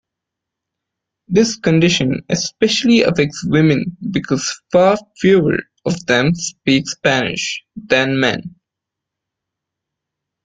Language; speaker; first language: English; non-native, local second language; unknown